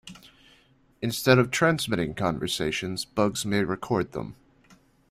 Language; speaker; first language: English; native; English